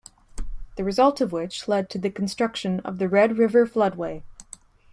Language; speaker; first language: English; native; English